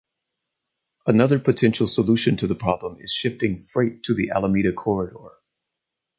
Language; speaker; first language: English; native; English